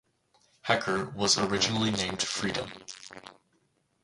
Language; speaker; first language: English; native; English